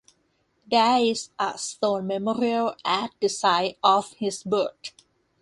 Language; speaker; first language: English; non-native, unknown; Thai